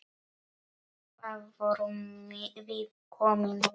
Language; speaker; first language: Icelandic; non-native, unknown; Polish